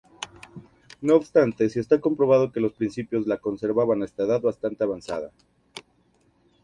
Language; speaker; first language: Spanish; native; Spanish